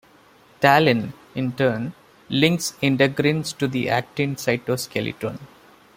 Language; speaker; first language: English; non-native, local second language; Malayalam